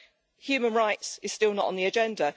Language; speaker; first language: English; native; English